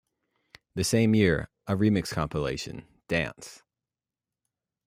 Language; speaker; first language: English; native; English